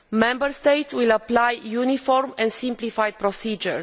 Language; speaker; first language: English; non-native, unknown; Romanian